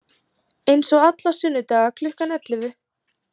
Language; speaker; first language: Icelandic; native; Icelandic